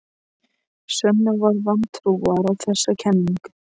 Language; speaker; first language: Icelandic; non-native, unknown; Polish